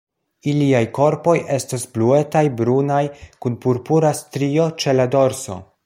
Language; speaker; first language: Esperanto; non-native, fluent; Polish